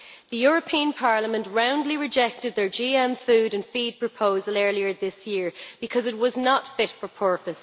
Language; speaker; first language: English; native; English